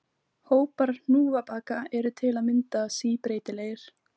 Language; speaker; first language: Icelandic; native; Icelandic